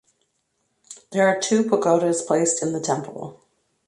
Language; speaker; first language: English; native; English